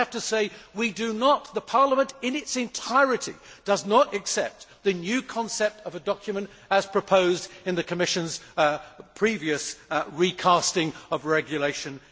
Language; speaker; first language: English; native; English